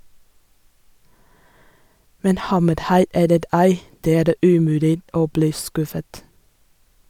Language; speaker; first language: Norwegian; non-native, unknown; Chinese